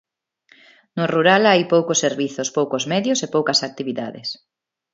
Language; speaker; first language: Galician; non-native, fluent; Spanish